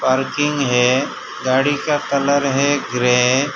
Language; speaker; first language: Hindi; non-native, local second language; Gujarati